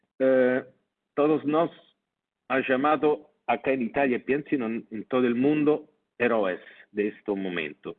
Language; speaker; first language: Spanish; non-native, fluent; Italian